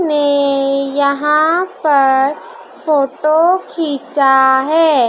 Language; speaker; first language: Hindi; native; Hindi